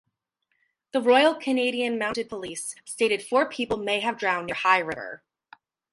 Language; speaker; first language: English; native; English